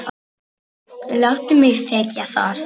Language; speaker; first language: Icelandic; non-native, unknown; Polish